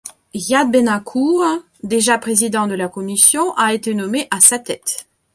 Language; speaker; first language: French; non-native, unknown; Belarusian